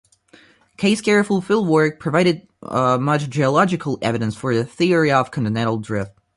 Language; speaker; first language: English; non-native, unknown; Russian